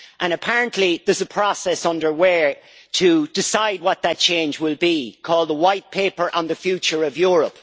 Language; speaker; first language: English; native; English